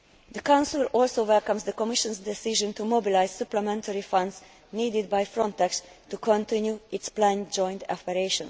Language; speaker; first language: English; non-native, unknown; Hungarian